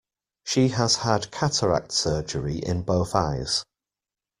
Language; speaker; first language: English; native; English